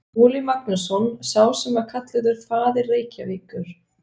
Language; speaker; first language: Icelandic; non-native, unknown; Swiss German